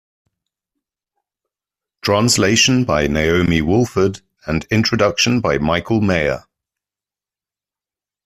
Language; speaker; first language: English; native; English